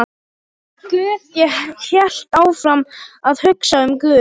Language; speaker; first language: Icelandic; non-native, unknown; Polish